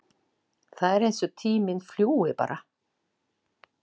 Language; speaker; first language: Icelandic; non-native, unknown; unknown